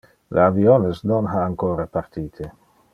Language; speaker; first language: Interlingua; non-native, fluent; Dutch